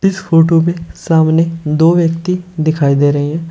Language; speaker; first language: Hindi; native; Hindi